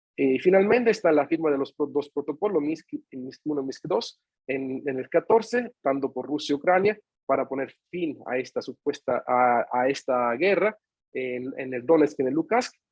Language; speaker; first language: Spanish; non-native, fluent; Italian